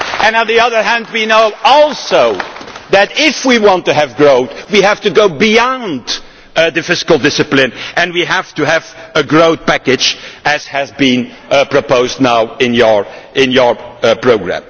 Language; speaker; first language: English; non-native, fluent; Dutch